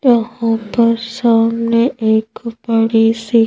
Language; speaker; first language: Hindi; native; Hindi